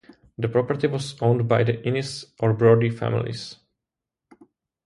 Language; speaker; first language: English; non-native, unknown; Czech